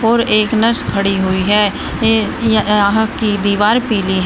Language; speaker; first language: Hindi; native; Hindi